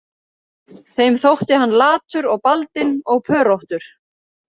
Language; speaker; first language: Icelandic; native; Icelandic